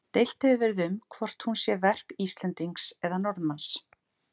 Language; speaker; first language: Icelandic; native; Icelandic